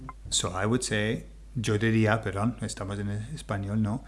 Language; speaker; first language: Spanish; non-native, fluent; English